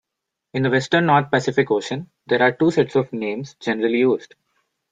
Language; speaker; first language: English; non-native, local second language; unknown